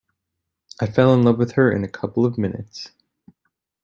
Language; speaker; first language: English; native; English